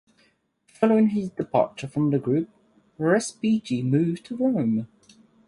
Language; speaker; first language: English; native; English